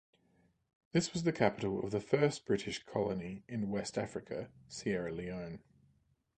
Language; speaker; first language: English; native; English